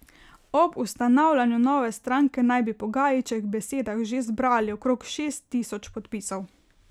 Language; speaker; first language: Slovenian; native; Slovenian